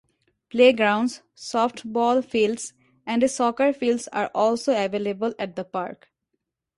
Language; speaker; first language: English; non-native, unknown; Bangla